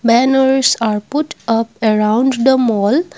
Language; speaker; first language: English; non-native, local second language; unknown